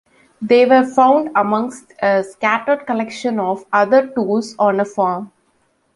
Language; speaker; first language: English; non-native, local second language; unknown